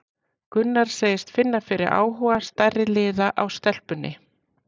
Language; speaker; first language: Icelandic; native; Icelandic